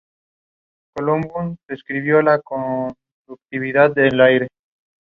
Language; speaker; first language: English; non-native, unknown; Spanish